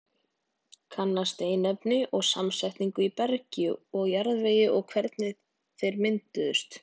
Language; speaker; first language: Icelandic; native; Icelandic